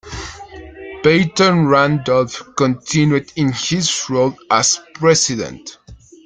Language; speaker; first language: English; non-native, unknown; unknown